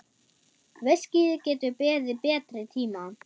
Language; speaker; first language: Icelandic; non-native, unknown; German